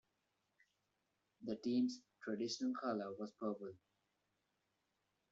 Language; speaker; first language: English; non-native, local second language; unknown